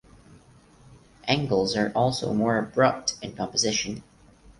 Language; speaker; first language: English; non-native, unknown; Portuguese